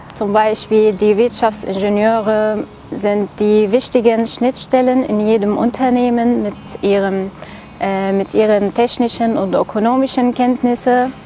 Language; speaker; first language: German; non-native, fluent; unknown